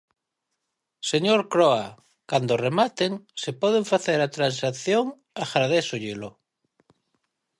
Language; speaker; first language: Galician; native; Galician